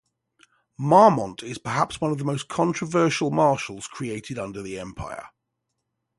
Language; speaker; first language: English; native; English